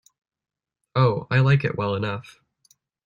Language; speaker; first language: English; native; English